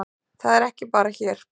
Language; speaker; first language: Icelandic; native; Icelandic